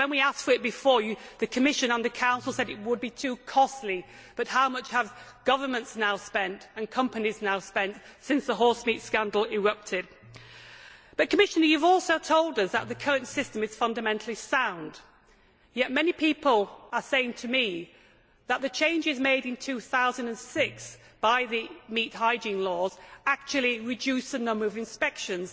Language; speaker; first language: English; native; English